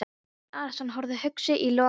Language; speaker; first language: Icelandic; non-native, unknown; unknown